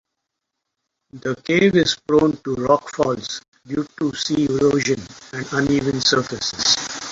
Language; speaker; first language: English; non-native, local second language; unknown